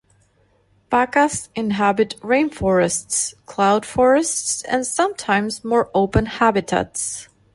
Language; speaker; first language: English; non-native, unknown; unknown